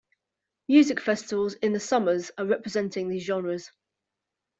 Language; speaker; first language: English; native; English